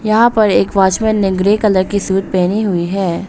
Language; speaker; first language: Hindi; early bilingual, other home language; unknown